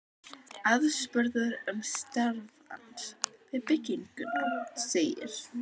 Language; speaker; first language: Icelandic; native; Icelandic